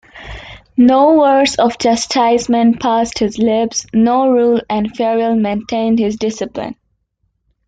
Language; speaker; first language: English; native; English